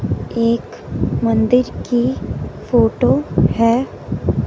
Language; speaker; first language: Hindi; non-native, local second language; Punjabi